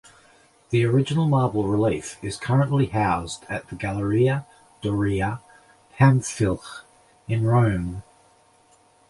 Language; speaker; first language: English; native; English